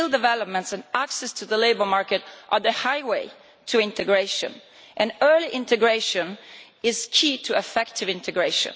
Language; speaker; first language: English; non-native, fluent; Italian